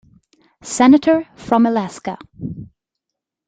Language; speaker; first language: English; non-native, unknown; German